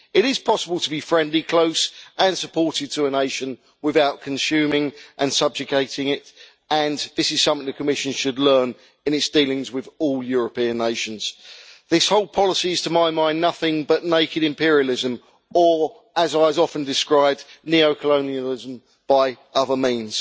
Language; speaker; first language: English; native; English